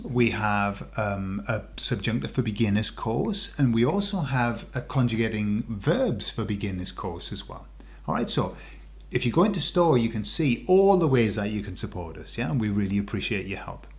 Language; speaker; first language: English; native; English